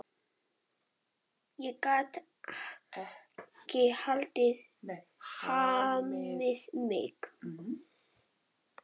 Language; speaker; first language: Icelandic; native; Icelandic